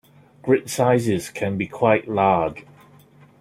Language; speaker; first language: English; non-native, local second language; Cantonese